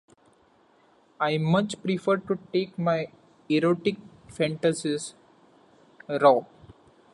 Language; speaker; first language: English; non-native, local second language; Marathi